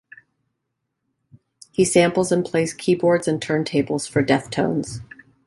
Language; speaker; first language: English; native; English